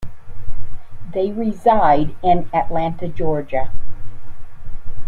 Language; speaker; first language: English; native; English